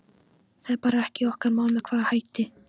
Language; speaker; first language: Icelandic; non-native, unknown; Polish